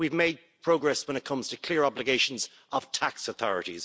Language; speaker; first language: English; native; English